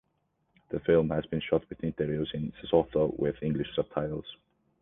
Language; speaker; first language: English; non-native, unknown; Estonian